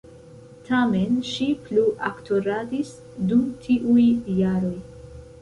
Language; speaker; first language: Esperanto; non-native, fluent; Central Kurdish